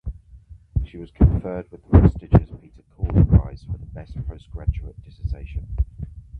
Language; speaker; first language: English; native; English